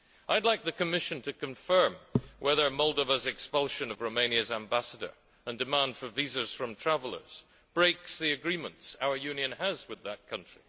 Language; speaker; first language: English; native; English